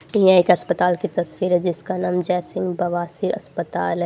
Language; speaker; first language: Hindi; native; Hindi